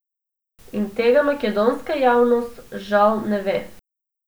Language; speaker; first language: Slovenian; non-native, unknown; Macedonian